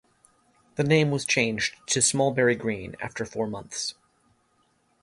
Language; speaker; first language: English; native; English